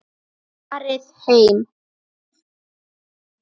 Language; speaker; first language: Icelandic; native; Icelandic